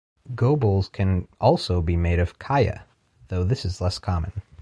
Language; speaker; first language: English; native; English